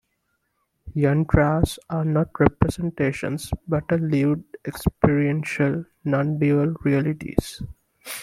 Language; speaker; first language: English; non-native, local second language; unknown